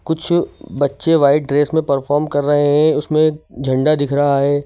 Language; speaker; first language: Hindi; native; Hindi